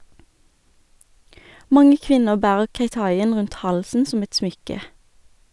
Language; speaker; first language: Norwegian; native; Norwegian